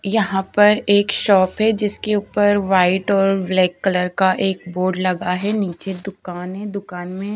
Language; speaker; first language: Hindi; native; Hindi